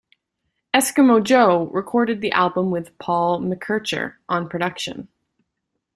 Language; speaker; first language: English; native; English